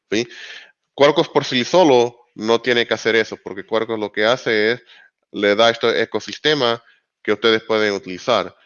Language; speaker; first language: Spanish; native; Spanish